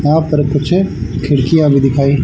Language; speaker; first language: Hindi; native; Hindi